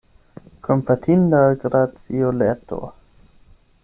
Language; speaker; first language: Esperanto; non-native, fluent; German